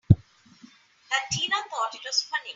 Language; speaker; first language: English; non-native, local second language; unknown